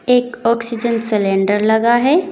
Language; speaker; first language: Hindi; native; Hindi